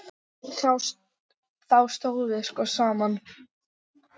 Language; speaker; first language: Icelandic; non-native, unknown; English